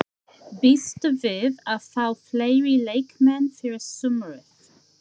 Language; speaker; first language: Icelandic; non-native, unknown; English